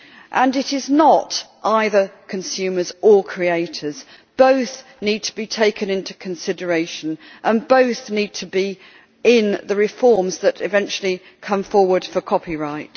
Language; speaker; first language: English; native; English